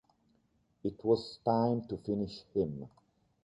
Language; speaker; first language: English; non-native, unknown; Italian